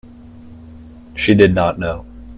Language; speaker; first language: English; native; English